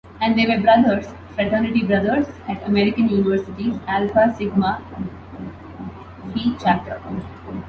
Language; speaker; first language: English; non-native, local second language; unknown